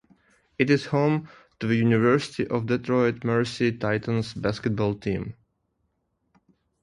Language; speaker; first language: English; non-native, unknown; Russian